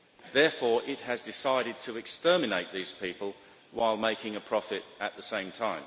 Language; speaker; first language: English; native; English